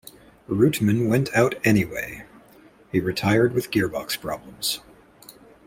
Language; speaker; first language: English; native; English